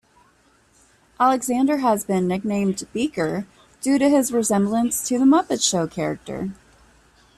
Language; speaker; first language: English; native; English